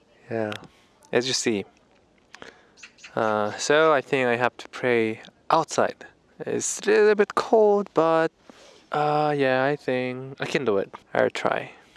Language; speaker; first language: English; non-native, fluent; Korean